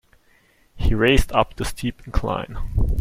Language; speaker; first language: English; non-native, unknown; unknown